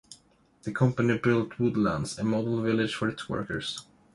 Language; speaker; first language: English; non-native, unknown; Swedish